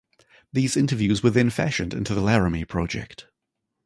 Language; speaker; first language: English; native; English